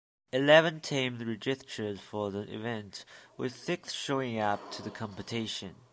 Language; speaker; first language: English; non-native, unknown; Chinese